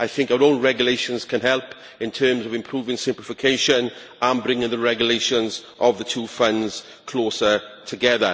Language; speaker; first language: English; native; English